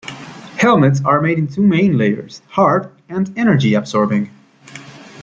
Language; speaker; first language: English; native; English